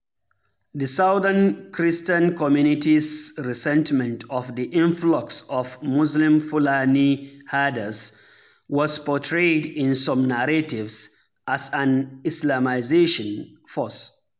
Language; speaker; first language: English; non-native, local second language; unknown